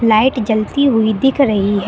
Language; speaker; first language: Hindi; native; Hindi